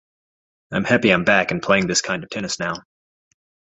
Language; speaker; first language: English; native; English